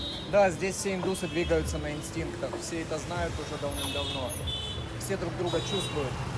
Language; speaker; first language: Russian; native; Russian